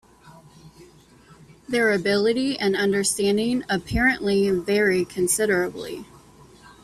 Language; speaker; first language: English; native; English